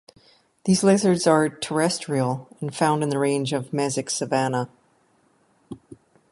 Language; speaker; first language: English; native; English